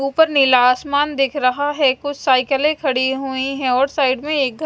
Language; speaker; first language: Hindi; non-native, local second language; Punjabi